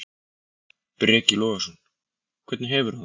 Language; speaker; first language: Icelandic; native; Icelandic